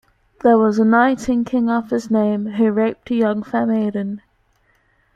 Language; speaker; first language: English; native; English